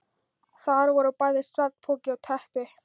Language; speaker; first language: Icelandic; non-native, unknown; Thai